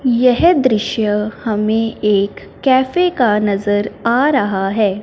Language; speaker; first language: Hindi; non-native, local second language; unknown